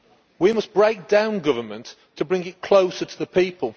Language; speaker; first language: English; native; English